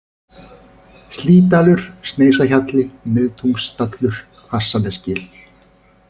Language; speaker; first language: Icelandic; native; Icelandic